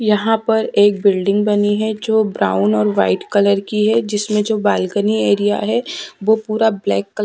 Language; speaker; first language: Hindi; non-native, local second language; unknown